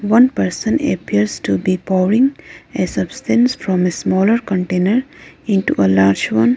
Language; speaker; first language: English; non-native, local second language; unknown